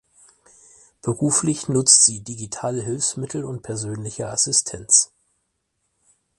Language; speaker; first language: German; native; German